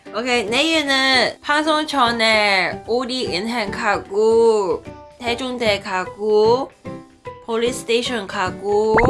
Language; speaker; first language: Korean; non-native, learner; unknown